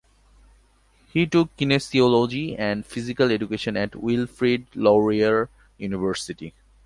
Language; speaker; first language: English; non-native, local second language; Bangla